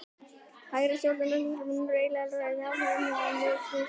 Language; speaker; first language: Icelandic; native; Icelandic